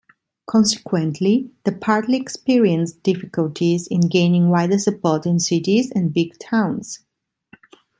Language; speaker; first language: English; non-native, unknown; Italian